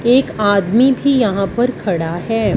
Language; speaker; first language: Hindi; non-native, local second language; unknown